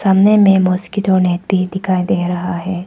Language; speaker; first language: Hindi; non-native, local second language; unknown